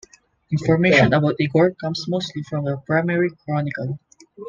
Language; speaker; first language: English; non-native, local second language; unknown